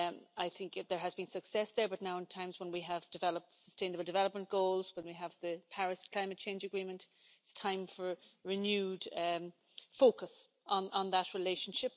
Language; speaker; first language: English; native; English